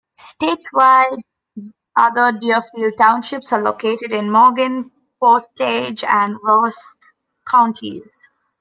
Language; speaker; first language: English; non-native, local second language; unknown